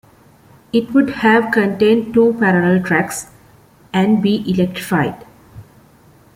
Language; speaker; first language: English; non-native, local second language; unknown